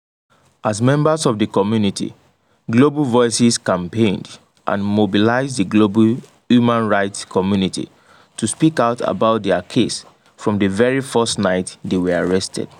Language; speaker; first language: English; non-native, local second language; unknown